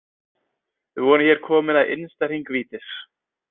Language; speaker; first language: Icelandic; native; Icelandic